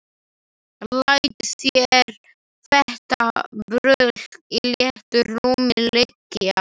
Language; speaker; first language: Icelandic; non-native, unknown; Slovak